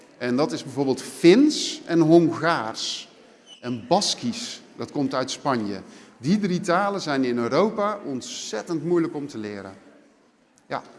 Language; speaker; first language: Dutch; native; Dutch